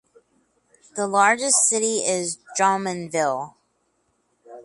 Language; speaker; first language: English; native; English